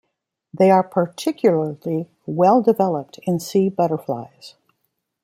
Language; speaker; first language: English; native; English